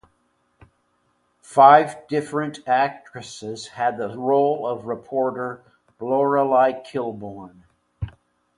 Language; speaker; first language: English; native; English